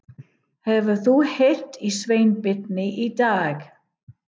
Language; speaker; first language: Icelandic; non-native, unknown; English